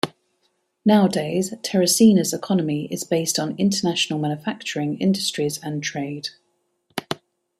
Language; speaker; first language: English; native; English